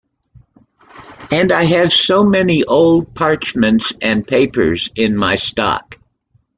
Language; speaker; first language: English; native; English